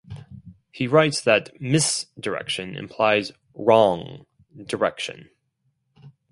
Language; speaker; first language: English; non-native, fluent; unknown